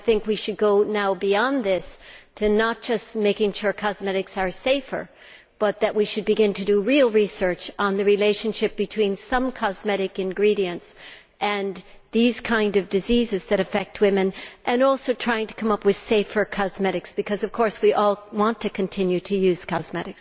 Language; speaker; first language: English; native; English